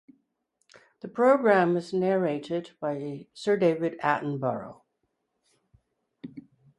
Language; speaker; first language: English; native; English